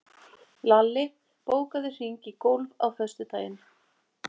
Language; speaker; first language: Icelandic; native; Icelandic